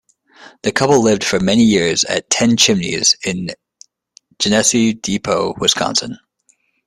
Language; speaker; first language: English; native; English